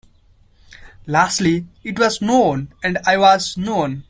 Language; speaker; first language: English; non-native, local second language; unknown